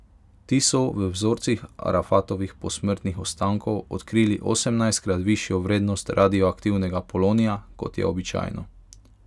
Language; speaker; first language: Slovenian; non-native, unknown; Hungarian